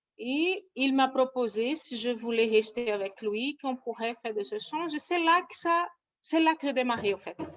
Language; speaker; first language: French; non-native, fluent; Portuguese